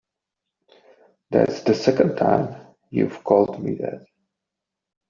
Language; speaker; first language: English; non-native, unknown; Czech